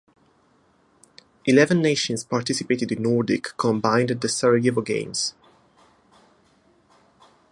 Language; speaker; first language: English; non-native, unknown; Italian